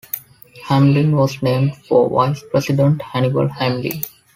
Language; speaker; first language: English; non-native, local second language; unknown